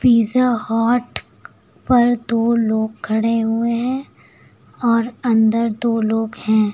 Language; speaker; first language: Hindi; native; Hindi